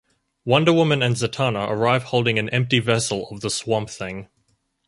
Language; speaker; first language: English; native; English